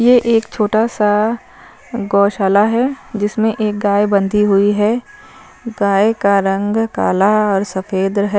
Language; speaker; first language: Hindi; non-native, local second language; Punjabi